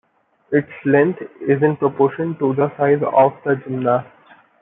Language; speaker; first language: English; non-native, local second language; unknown